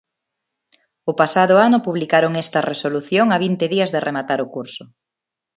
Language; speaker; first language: Galician; non-native, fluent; Spanish